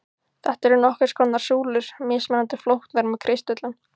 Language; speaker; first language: Icelandic; native; Icelandic